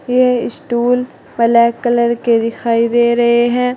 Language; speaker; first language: Hindi; native; Hindi